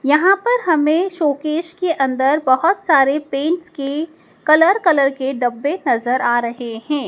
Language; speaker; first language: Hindi; native; Hindi